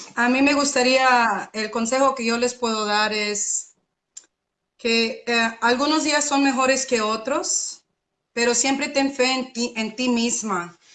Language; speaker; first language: Spanish; early bilingual, other home language; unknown